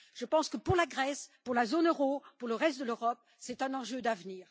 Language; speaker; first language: French; native; French